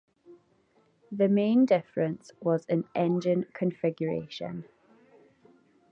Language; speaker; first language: English; native; English